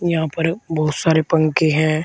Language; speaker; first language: Hindi; native; Hindi